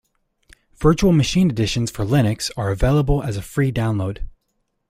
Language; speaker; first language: English; native; English